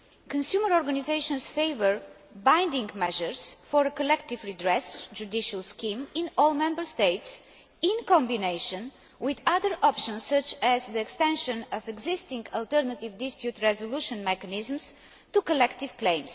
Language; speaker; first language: English; non-native, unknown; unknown